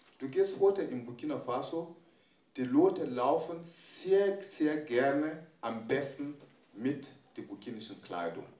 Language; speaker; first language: German; non-native, fluent; French